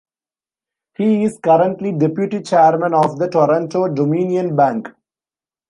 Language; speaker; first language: English; non-native, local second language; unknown